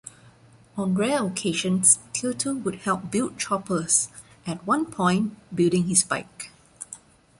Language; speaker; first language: English; non-native, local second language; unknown